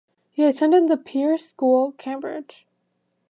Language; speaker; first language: English; native; English